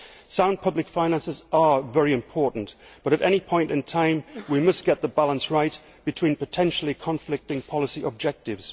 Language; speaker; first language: English; native; English